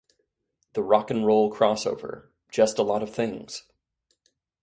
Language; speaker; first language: English; native; English